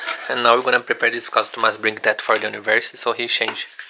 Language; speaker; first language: English; non-native, learner; Portuguese